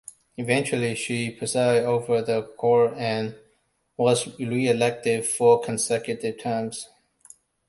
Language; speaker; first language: English; non-native, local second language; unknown